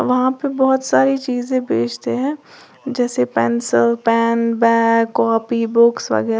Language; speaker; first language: Hindi; native; Hindi